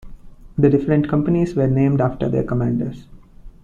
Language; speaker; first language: English; non-native, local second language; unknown